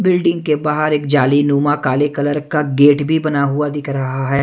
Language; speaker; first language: Hindi; non-native, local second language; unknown